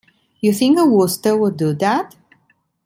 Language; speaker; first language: English; non-native, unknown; Italian